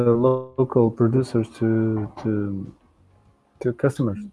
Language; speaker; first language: English; non-native, fluent; Portuguese